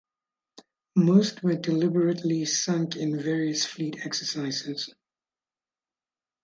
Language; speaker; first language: English; native; English